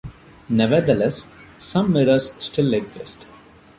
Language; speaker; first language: English; non-native, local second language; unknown